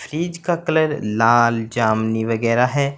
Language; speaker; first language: Hindi; native; Hindi